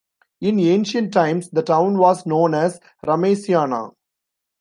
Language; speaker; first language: English; non-native, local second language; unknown